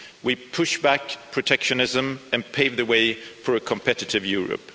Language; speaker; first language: English; non-native, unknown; Swedish